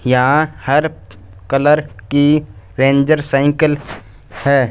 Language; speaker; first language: Hindi; non-native, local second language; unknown